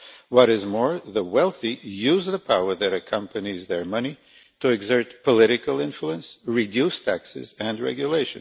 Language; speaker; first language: English; non-native, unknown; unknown